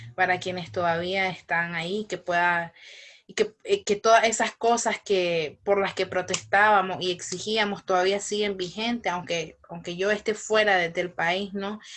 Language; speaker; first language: Spanish; native; Spanish